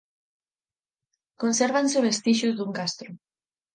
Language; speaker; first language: Galician; native; Galician